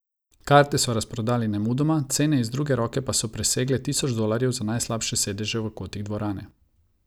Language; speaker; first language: Slovenian; non-native, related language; Croatian